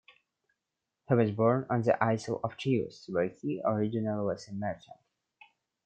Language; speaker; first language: English; non-native, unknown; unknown